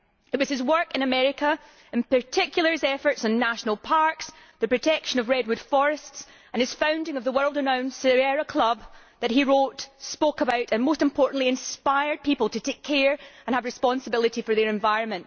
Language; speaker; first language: English; native; English